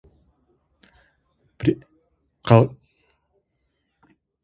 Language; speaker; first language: English; non-native, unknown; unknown